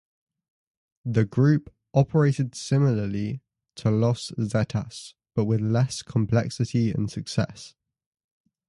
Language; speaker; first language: English; native; English